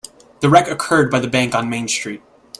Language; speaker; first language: English; native; English